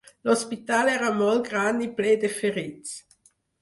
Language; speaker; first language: Catalan; non-native, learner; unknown